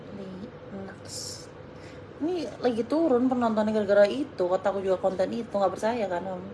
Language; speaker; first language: Indonesian; native; Indonesian